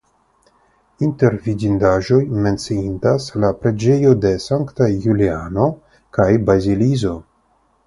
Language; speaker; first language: Esperanto; non-native, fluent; Russian